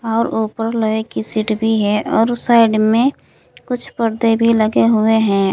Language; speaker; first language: Hindi; native; Hindi